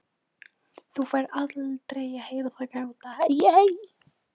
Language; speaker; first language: Icelandic; non-native, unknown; Polish